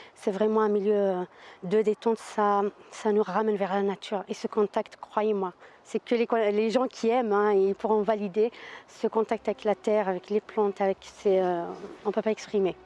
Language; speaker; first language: French; non-native, local second language; Kabyle